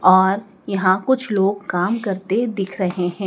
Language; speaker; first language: Hindi; native; Hindi